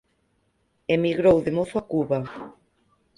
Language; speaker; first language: Galician; native; Galician